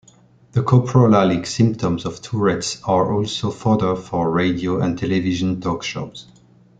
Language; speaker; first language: English; non-native, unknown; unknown